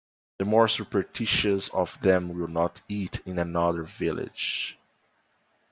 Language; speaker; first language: English; non-native, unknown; Portuguese